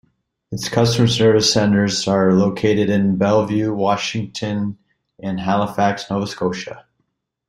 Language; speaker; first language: English; native; English